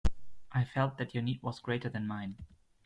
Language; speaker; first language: English; non-native, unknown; German